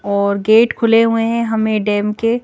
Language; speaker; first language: Hindi; native; Hindi